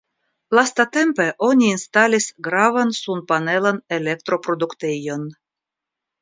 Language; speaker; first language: Esperanto; non-native, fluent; Russian